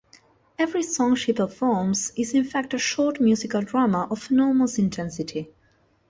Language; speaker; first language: English; non-native, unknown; Spanish